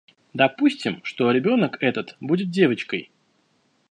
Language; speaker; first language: Russian; native; Russian